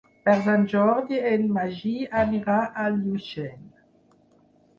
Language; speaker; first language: Catalan; non-native, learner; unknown